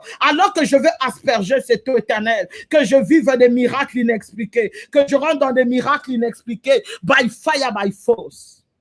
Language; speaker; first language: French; non-native, local second language; Lingala